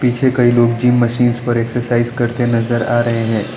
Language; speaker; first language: Hindi; non-native, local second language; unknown